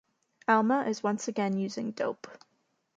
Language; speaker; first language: English; native; English